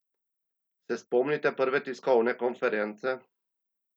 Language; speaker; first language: Slovenian; native; Slovenian